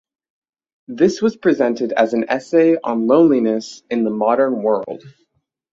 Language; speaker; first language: English; native; English